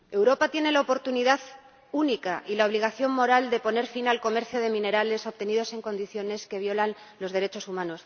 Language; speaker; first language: Spanish; native; Spanish